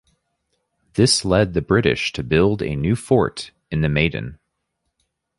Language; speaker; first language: English; native; English